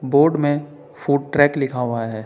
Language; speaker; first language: Hindi; native; Hindi